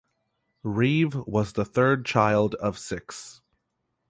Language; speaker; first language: English; native; English